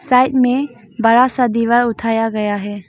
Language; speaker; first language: Hindi; early bilingual, other home language; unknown